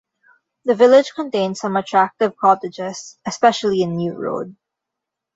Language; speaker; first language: English; non-native, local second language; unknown